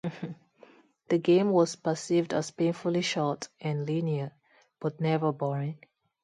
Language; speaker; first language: English; non-native, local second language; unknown